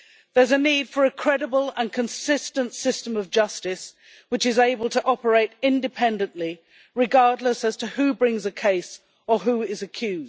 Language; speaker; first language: English; native; English